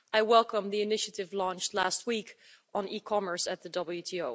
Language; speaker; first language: English; non-native, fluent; Dutch